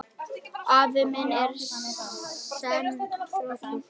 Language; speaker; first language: Icelandic; native; Icelandic